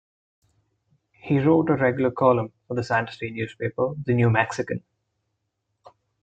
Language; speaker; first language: English; non-native, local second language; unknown